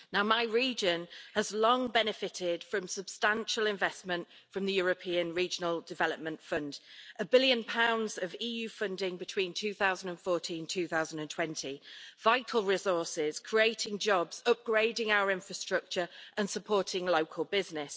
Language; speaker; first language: English; native; English